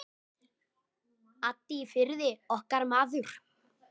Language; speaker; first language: Icelandic; native; Icelandic